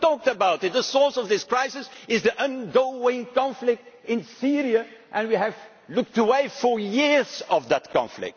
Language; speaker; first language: English; non-native, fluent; Dutch